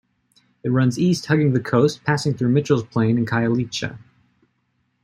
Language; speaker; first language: English; native; English